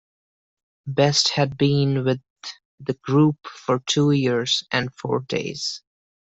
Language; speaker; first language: English; non-native, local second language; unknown